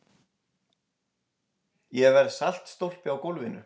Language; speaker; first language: Icelandic; native; Icelandic